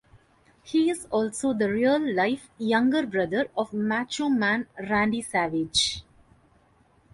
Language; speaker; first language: English; non-native, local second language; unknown